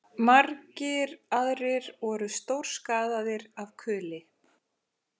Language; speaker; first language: Icelandic; native; Icelandic